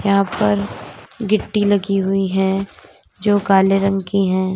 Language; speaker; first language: Hindi; native; Hindi